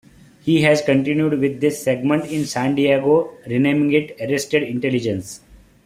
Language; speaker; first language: English; non-native, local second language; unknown